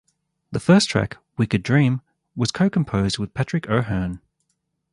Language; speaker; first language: English; native; English